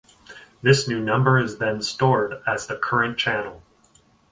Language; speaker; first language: English; native; English